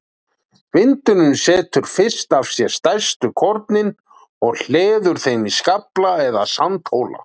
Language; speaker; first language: Icelandic; native; Icelandic